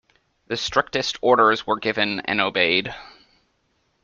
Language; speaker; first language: English; native; English